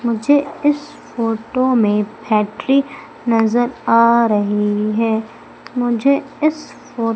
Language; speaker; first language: Hindi; native; Hindi